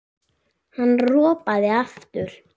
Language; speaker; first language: Icelandic; native; Icelandic